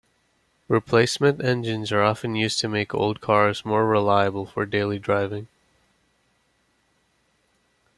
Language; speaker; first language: English; native; English